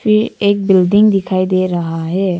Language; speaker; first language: Hindi; non-native, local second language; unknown